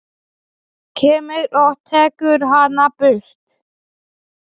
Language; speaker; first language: Icelandic; non-native, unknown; Polish